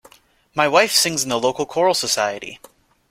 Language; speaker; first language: English; native; English